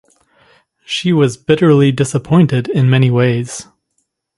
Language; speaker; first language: English; native; English